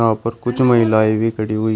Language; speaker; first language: Hindi; native; Hindi